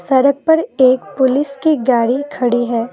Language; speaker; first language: Hindi; non-native, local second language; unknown